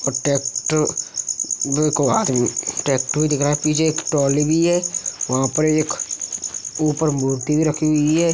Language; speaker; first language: Hindi; native; Hindi